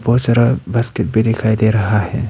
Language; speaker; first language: Hindi; non-native, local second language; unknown